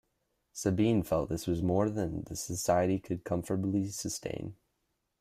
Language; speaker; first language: English; native; English